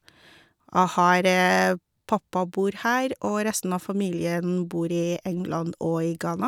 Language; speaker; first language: Norwegian; non-native, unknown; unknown